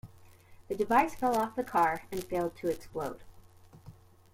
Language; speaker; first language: English; native; English